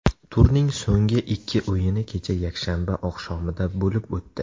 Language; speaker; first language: Uzbek; native; Uzbek